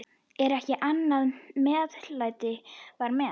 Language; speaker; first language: Icelandic; native; Icelandic